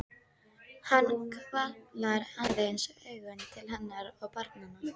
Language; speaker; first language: Icelandic; native; Icelandic